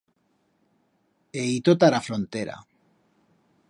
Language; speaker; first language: Aragonese; native; Aragonese